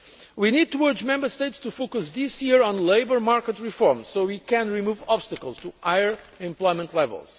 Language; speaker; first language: English; non-native, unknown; Portuguese